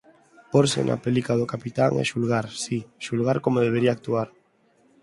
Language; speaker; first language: Galician; non-native, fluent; Spanish